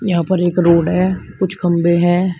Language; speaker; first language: Hindi; native; Hindi